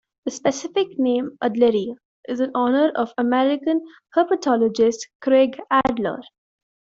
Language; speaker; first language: English; non-native, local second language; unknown